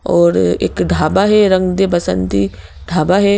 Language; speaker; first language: Hindi; native; Hindi